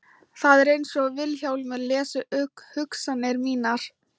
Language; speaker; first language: Icelandic; non-native, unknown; Thai